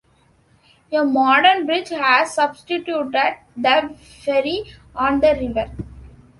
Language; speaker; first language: English; non-native, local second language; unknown